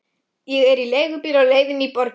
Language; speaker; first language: Icelandic; non-native, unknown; Polish